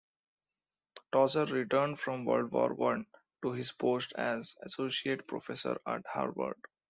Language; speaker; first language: English; non-native, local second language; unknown